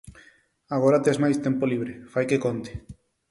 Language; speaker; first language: Galician; non-native, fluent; Spanish